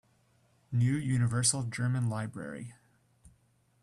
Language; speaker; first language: English; native; English